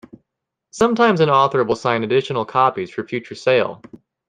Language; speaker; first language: English; native; English